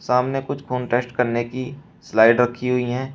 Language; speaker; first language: Hindi; native; Hindi